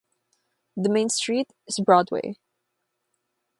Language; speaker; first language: English; non-native, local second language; Filipino